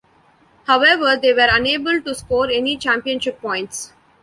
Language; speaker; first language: English; non-native, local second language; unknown